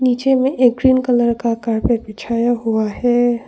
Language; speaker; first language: Hindi; non-native, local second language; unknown